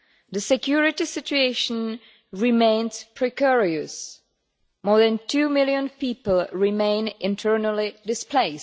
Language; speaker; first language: English; non-native, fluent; Czech